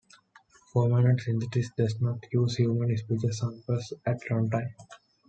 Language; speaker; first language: English; non-native, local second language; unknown